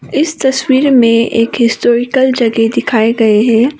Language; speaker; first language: Hindi; non-native, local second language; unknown